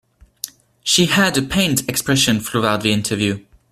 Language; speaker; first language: English; non-native, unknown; French